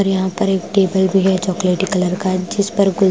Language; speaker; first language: Hindi; non-native, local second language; Punjabi